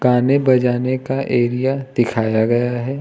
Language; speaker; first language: Hindi; native; Hindi